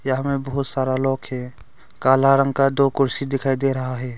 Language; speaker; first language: Hindi; non-native, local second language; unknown